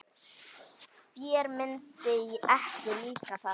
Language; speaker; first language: Icelandic; native; Icelandic